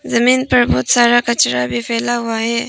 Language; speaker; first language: Hindi; non-native, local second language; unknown